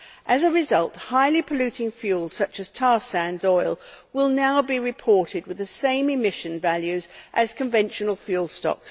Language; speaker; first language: English; native; English